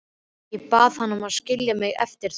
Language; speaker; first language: Icelandic; native; Icelandic